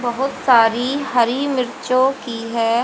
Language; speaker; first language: Hindi; native; Hindi